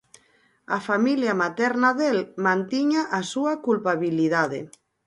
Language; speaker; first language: Galician; native; Galician